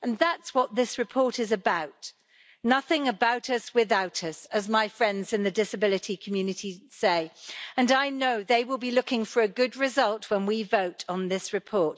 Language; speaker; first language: English; native; English